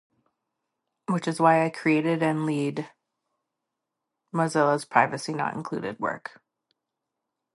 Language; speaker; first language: English; native; English